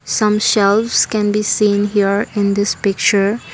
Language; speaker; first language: English; non-native, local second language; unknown